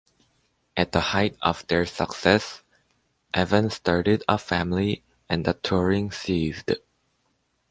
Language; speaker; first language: English; native; English